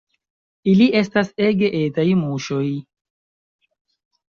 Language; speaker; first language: Esperanto; non-native, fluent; Chinese